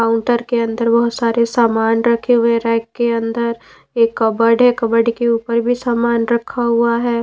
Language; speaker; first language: Hindi; non-native, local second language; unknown